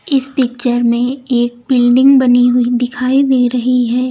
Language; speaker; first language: Hindi; native; Hindi